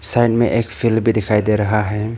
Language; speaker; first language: Hindi; non-native, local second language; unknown